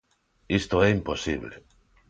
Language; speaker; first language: Galician; non-native, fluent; Spanish